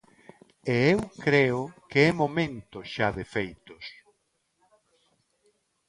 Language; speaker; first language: Galician; non-native, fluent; Spanish